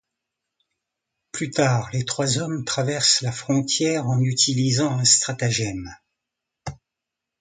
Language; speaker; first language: French; non-native, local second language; Arabic